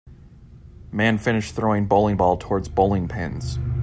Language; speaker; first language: English; native; English